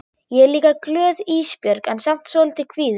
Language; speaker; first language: Icelandic; non-native, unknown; German